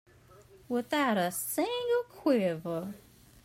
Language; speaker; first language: English; native; English